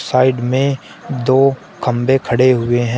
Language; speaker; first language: Hindi; native; Hindi